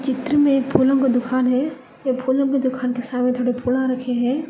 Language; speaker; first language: Hindi; non-native, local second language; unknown